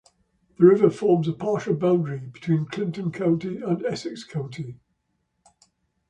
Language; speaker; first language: English; native; English